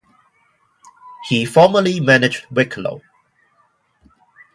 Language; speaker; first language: English; non-native, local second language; Cantonese